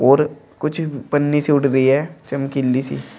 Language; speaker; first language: Hindi; native; Hindi